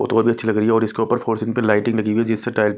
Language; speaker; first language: Hindi; non-native, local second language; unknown